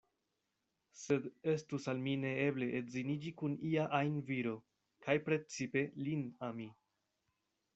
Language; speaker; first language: Esperanto; non-native, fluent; Spanish